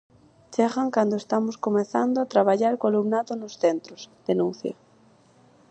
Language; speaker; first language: Galician; native; Galician